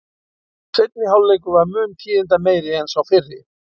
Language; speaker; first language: Icelandic; native; Icelandic